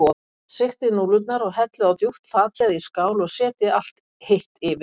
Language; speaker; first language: Icelandic; native; Icelandic